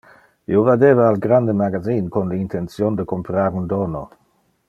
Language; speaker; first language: Interlingua; non-native, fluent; Dutch